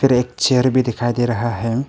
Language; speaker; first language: Hindi; non-native, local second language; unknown